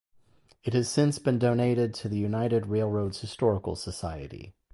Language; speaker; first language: English; native; English